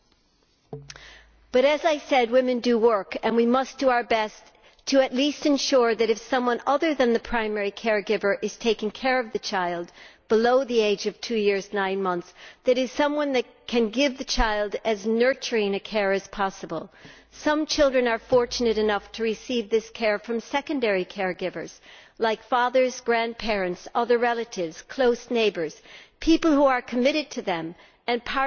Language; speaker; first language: English; native; English